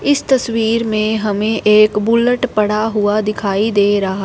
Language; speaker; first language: Hindi; non-native, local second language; Punjabi